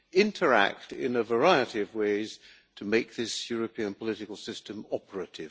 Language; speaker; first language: English; non-native, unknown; Hungarian